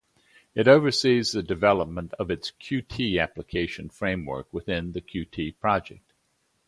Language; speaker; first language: English; native; English